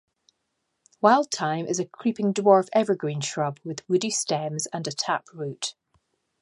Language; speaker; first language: English; native; English